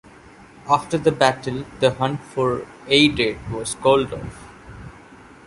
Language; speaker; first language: English; non-native, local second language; Malayalam